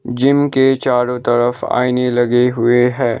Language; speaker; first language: Hindi; non-native, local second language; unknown